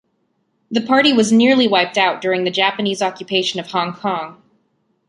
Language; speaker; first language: English; native; English